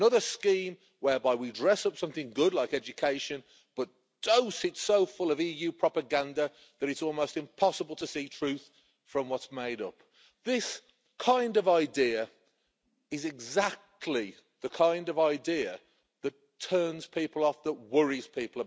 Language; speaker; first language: English; native; English